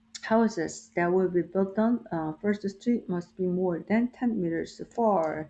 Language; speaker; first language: English; non-native, fluent; Korean